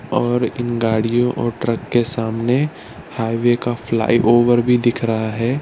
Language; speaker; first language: Hindi; non-native, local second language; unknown